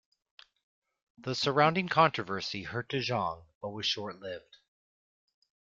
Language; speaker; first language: English; native; English